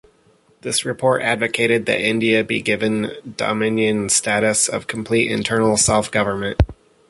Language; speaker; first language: English; native; English